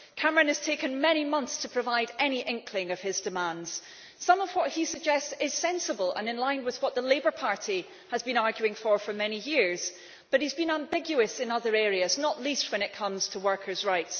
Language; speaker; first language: English; native; English